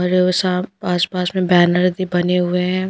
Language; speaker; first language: Hindi; non-native, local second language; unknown